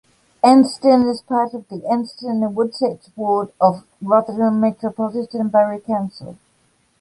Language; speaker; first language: English; native; English